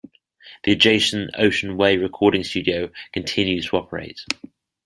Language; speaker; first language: English; native; English